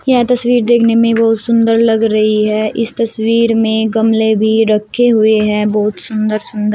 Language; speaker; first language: Hindi; native; Hindi